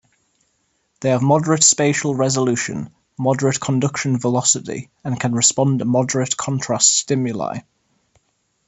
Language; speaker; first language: English; native; English